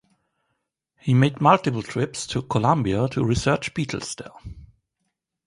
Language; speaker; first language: English; non-native, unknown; German